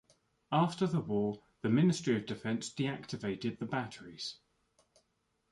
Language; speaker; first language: English; native; English